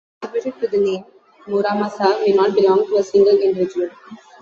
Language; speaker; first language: English; non-native, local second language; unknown